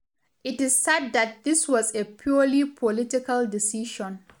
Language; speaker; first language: English; non-native, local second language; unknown